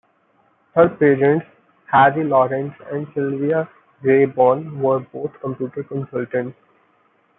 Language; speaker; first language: English; non-native, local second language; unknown